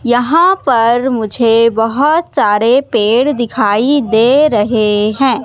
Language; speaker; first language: Hindi; native; Hindi